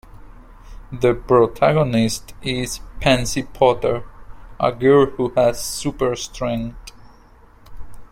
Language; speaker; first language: English; non-native, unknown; Spanish